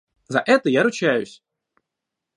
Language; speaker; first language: Russian; native; Russian